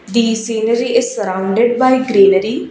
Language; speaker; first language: English; non-native, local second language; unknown